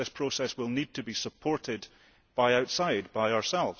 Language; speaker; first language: English; early bilingual, heritage; English